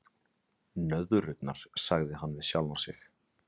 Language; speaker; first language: Icelandic; native; Icelandic